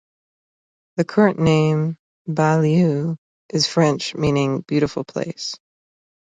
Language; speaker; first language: English; native; English